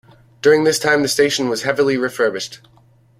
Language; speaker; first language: English; native; English